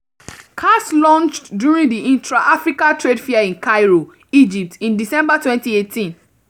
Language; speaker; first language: English; non-native, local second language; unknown